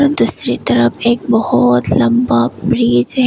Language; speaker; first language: Hindi; non-native, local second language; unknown